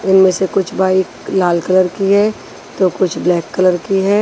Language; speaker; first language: Hindi; non-native, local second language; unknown